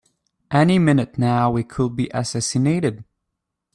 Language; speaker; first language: English; native; English